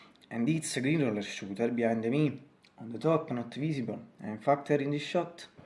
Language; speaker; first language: English; non-native, fluent; Italian